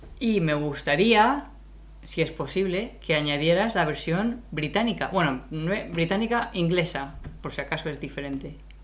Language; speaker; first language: Spanish; native; Spanish